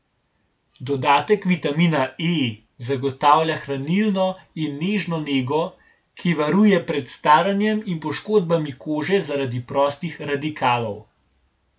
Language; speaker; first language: Slovenian; native; Slovenian